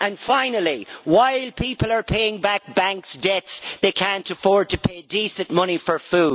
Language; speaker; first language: English; native; English